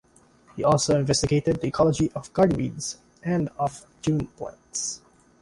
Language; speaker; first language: English; non-native, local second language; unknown